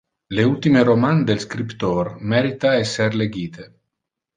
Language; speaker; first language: Interlingua; non-native, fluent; Italian